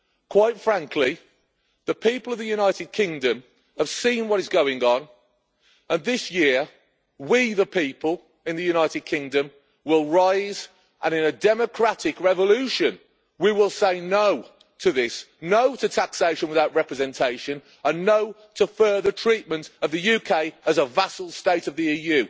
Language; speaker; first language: English; native; English